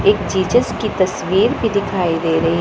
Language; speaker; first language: Hindi; non-native, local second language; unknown